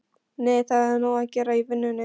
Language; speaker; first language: Icelandic; non-native, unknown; Polish